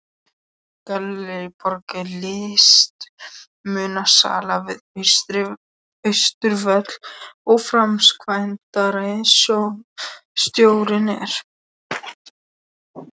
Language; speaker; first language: Icelandic; non-native, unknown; Polish